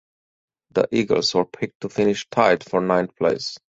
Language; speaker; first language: English; native; English